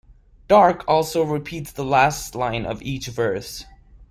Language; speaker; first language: English; non-native, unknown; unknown